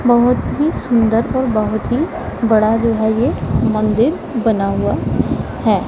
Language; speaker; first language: Hindi; non-native, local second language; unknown